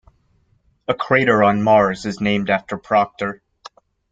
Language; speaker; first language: English; native; English